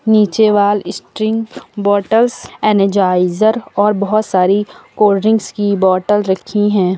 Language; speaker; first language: Hindi; native; Hindi